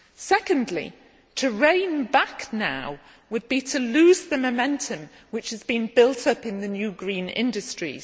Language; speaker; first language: English; native; English